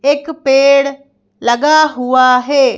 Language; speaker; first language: Hindi; native; Hindi